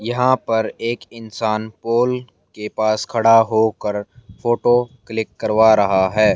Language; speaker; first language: Hindi; native; Hindi